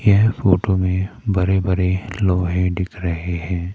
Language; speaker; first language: Hindi; non-native, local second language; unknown